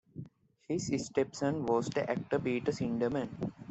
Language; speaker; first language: English; non-native, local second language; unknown